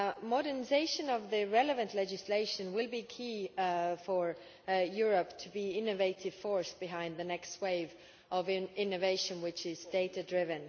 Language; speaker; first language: English; non-native, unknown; Estonian